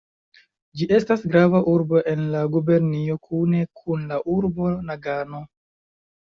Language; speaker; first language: Esperanto; non-native, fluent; Chinese